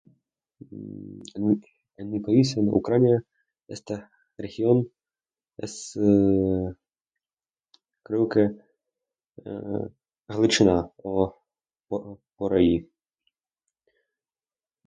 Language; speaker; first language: Spanish; non-native, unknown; Russian